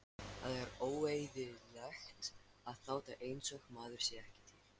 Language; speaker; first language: Icelandic; non-native, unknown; Lithuanian